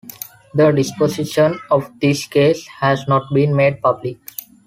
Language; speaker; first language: English; non-native, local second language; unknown